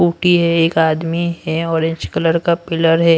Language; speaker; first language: Hindi; non-native, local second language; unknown